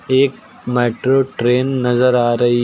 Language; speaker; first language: Hindi; native; Hindi